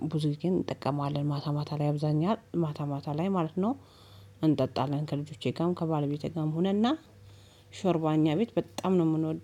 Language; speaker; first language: Amharic; native; Amharic